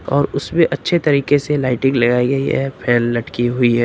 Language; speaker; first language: Hindi; native; Hindi